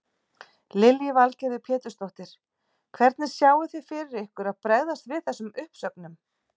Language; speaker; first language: Icelandic; native; Icelandic